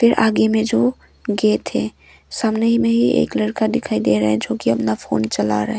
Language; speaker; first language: Hindi; non-native, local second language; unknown